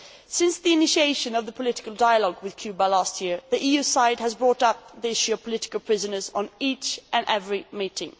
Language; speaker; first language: English; non-native, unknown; Swedish